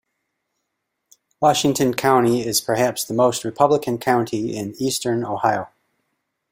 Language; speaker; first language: English; native; English